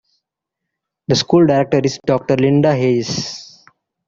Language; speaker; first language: English; non-native, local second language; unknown